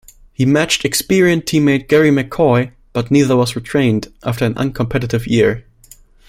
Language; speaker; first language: English; non-native, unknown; German